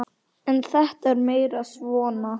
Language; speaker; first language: Icelandic; native; Icelandic